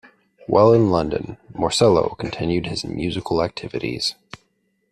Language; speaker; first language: English; native; English